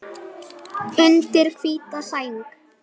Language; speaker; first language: Icelandic; native; Icelandic